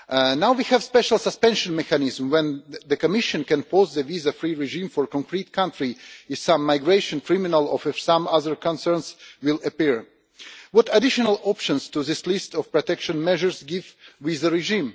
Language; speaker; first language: English; non-native, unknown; Russian